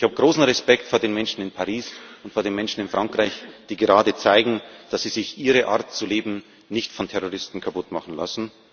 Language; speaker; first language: German; native; German